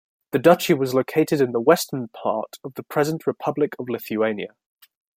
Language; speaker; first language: English; native; English